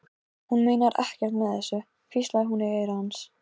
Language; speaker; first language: Icelandic; non-native, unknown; Polish